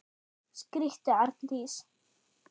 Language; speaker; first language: Icelandic; non-native, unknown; German